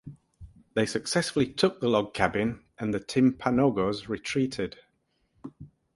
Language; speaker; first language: English; native; English